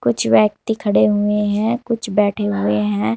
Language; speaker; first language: Hindi; native; Hindi